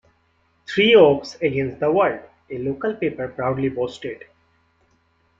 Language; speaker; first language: English; non-native, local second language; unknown